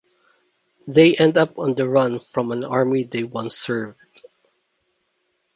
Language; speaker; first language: English; non-native, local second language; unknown